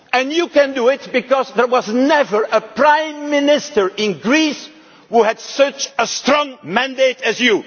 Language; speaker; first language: English; non-native, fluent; Dutch